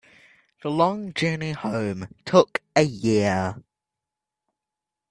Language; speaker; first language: English; native; English